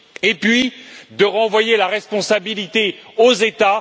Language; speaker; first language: French; native; French